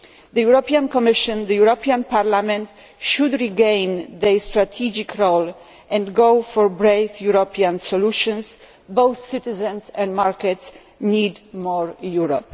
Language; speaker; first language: English; non-native, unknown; Polish